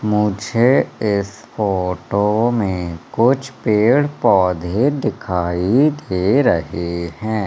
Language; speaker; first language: Hindi; native; Hindi